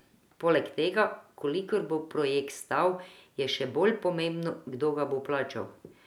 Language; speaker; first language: Slovenian; non-native, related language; Croatian